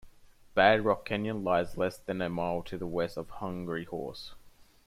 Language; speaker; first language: English; native; English